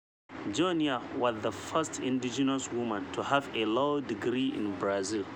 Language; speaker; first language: English; non-native, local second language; Hausa